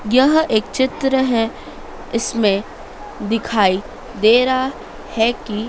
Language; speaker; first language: Hindi; native; Hindi